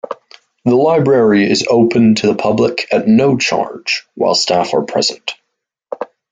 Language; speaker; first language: English; native; English